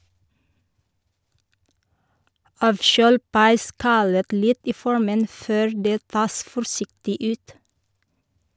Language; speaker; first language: Norwegian; non-native, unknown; Filipino